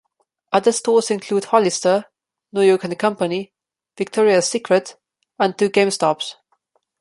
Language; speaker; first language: English; non-native, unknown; Slovenian